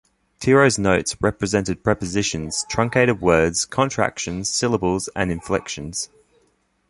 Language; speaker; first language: English; native; English